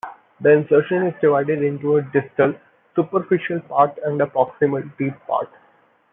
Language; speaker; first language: English; non-native, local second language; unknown